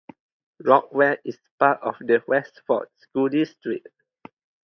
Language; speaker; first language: English; non-native, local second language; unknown